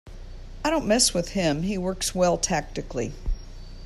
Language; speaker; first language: English; native; English